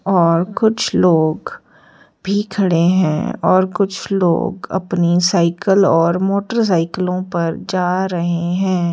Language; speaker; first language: Hindi; native; Hindi